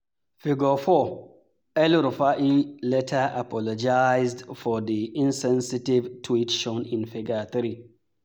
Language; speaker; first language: English; non-native, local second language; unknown